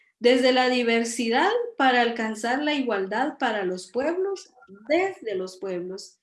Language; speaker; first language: Spanish; non-native, local second language; Kʼicheʼ